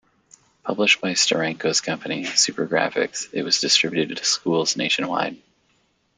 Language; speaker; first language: English; native; English